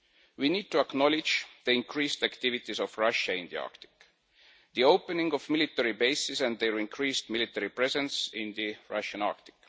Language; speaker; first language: English; non-native, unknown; Estonian